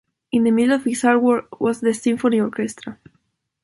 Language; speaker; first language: English; non-native, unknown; Spanish